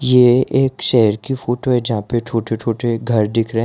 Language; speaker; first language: Hindi; non-native, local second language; Gujarati